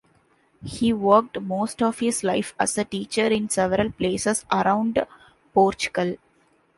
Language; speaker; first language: English; non-native, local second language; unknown